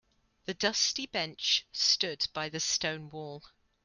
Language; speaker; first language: English; native; English